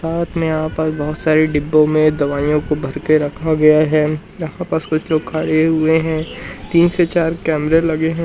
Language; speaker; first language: Hindi; native; Hindi